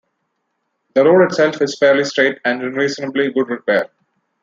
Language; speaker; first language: English; non-native, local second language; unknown